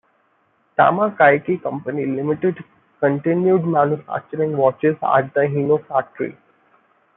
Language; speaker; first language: English; non-native, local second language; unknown